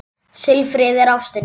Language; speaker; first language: Icelandic; native; Icelandic